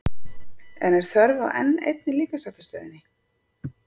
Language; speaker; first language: Icelandic; native; Icelandic